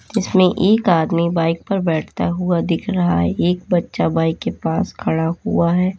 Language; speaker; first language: Hindi; native; Hindi